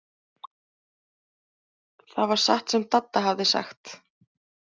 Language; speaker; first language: Icelandic; native; Icelandic